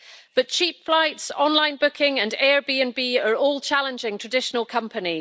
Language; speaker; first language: English; native; English